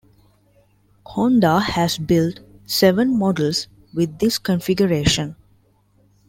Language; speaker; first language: English; non-native, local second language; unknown